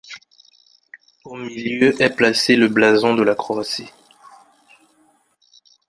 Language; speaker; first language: French; non-native, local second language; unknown